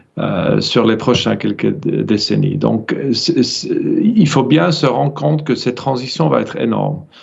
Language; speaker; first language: French; non-native, fluent; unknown